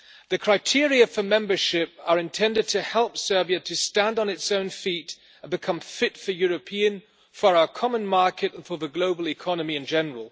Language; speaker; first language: English; non-native, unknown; German